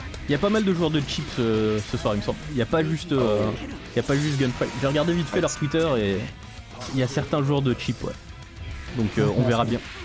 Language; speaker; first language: French; native; French